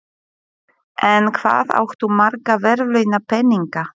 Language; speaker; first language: Icelandic; non-native, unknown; Polish